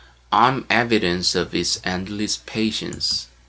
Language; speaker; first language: English; non-native, fluent; Korean